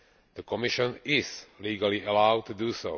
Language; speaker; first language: English; non-native, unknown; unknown